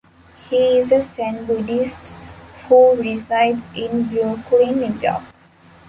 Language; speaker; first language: English; non-native, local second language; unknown